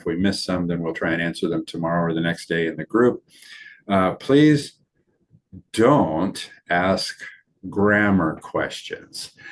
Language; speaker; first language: English; native; English